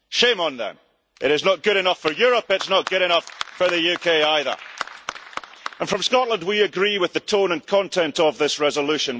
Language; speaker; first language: English; early bilingual, heritage; English